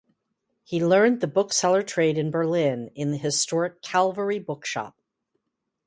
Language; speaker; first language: English; native; English